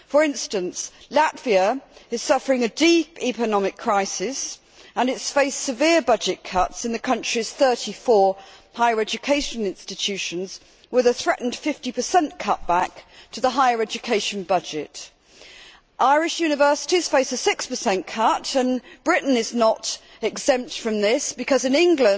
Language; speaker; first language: English; native; English